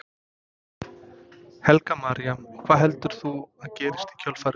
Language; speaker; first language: Icelandic; non-native, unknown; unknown